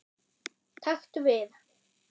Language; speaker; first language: Icelandic; non-native, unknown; German